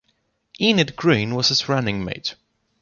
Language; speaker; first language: English; non-native, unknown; German